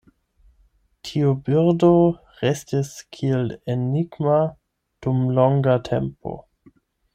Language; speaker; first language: Esperanto; non-native, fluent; German